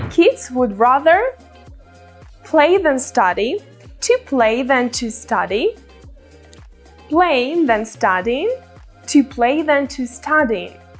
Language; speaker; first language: English; non-native, fluent; Russian